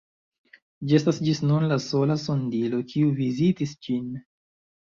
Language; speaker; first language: Esperanto; non-native, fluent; Chinese